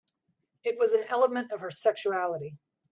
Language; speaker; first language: English; native; English